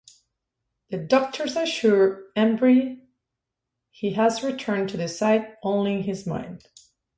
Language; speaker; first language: English; non-native, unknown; Spanish